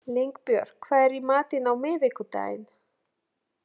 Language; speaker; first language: Icelandic; non-native, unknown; Polish